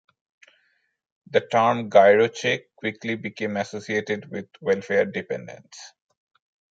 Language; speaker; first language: English; non-native, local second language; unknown